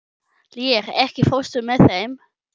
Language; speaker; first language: Icelandic; non-native, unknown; German